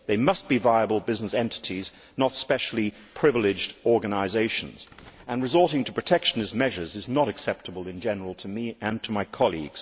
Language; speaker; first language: English; native; English